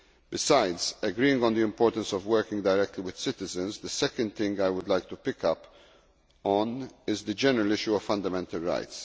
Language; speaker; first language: English; non-native, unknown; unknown